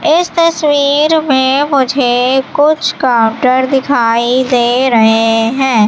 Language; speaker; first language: Hindi; native; Hindi